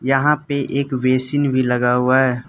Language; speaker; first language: Hindi; non-native, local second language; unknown